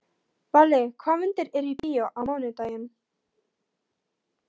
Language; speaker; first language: Icelandic; non-native, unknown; Polish